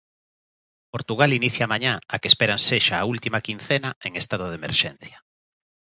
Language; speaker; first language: Galician; native; Galician